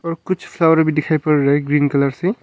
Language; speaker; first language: Hindi; non-native, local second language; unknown